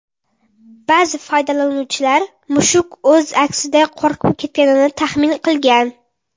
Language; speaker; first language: Uzbek; non-native, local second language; Kara-Kalpak